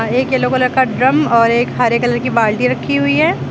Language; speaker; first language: Hindi; native; Hindi